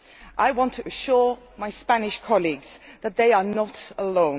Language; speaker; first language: English; non-native, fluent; Dutch